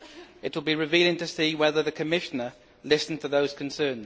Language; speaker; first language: English; native; English